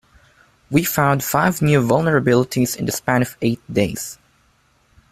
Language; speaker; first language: English; non-native, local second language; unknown